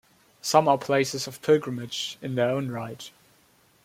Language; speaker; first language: English; non-native, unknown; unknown